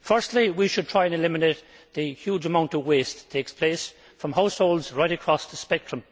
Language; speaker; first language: English; native; English